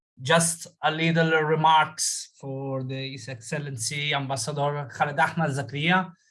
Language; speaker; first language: English; non-native, fluent; Italian